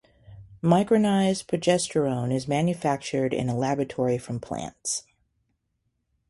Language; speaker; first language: English; native; English